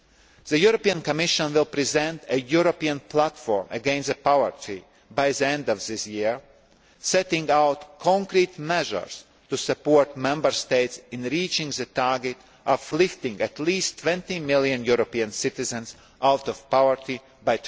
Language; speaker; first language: English; non-native, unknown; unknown